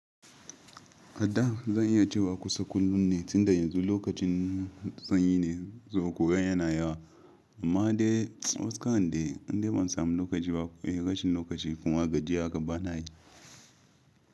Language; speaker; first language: Hausa; non-native, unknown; Yoruba